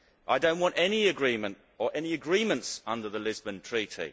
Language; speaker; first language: English; native; English